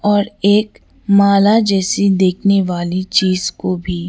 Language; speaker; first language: Hindi; non-native, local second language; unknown